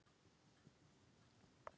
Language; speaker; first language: Icelandic; native; Icelandic